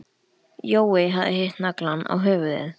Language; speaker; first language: Icelandic; native; Icelandic